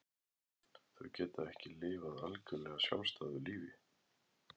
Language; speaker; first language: Icelandic; native; Icelandic